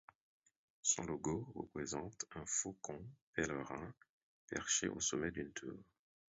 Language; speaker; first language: French; non-native, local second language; Haitian Creole